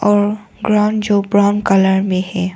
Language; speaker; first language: Hindi; non-native, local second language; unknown